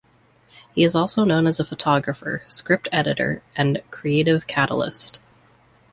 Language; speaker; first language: English; native; English